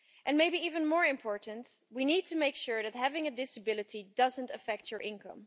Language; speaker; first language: English; non-native, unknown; Dutch